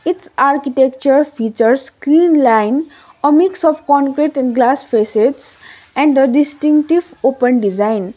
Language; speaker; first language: English; non-native, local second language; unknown